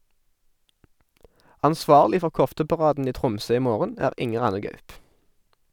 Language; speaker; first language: Norwegian; native; Norwegian